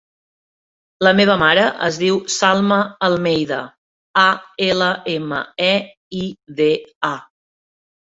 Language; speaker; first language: Catalan; native; Catalan